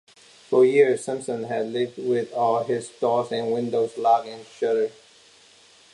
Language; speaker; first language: English; non-native, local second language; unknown